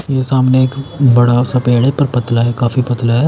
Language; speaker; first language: Hindi; native; Hindi